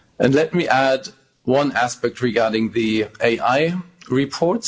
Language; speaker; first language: English; non-native, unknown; German